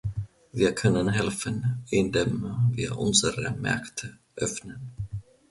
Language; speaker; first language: German; non-native, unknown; Finnish